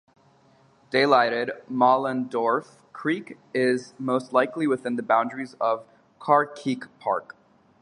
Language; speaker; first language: English; native; English